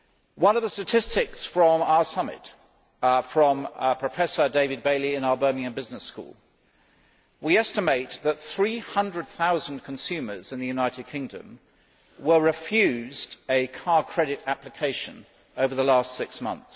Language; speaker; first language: English; native; English